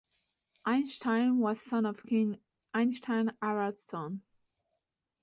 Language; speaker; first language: English; non-native, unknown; French